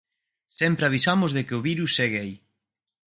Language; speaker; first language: Galician; native; Galician